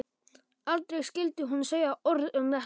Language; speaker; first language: Icelandic; non-native, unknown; Polish